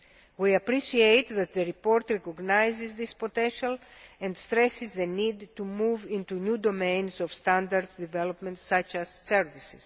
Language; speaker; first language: English; non-native, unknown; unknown